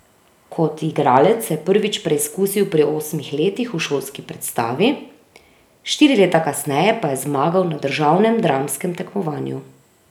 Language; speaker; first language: Slovenian; native; Slovenian